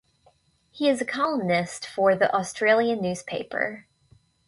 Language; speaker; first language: English; native; English